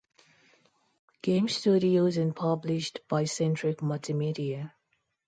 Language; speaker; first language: English; non-native, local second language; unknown